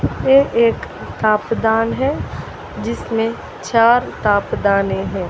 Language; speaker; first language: Hindi; non-native, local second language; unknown